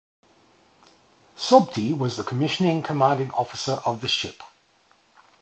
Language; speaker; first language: English; native; English